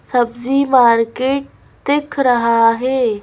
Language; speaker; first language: Hindi; native; Hindi